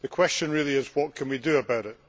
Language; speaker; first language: English; native; English